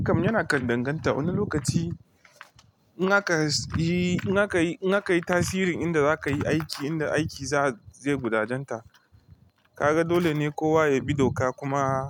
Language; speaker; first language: Hausa; non-native, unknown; Igbo